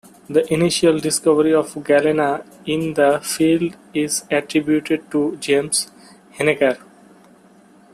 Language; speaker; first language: English; non-native, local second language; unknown